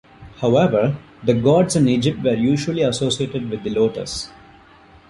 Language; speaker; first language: English; non-native, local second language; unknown